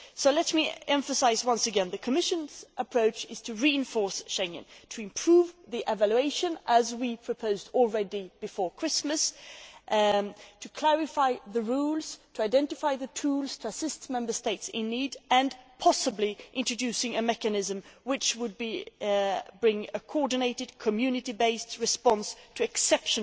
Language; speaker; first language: English; non-native, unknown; Swedish